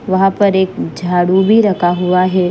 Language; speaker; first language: Hindi; non-native, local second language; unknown